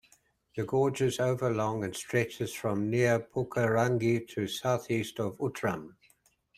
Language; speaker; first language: English; native; English